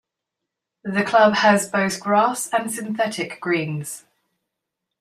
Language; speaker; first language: English; native; English